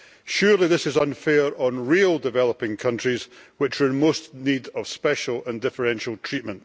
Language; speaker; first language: English; native; English